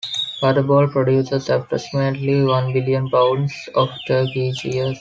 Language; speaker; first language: English; non-native, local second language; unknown